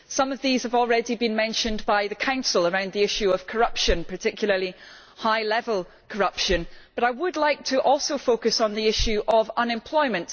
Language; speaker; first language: English; native; English